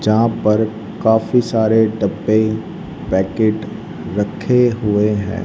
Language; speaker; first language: Hindi; native; Hindi